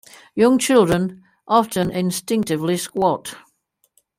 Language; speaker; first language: English; native; English